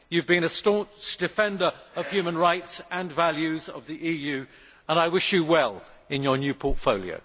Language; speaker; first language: English; native; English